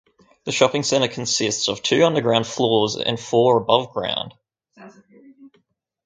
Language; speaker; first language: English; native; English